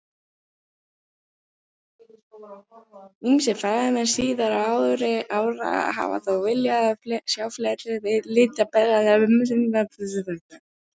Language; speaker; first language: Icelandic; native; Icelandic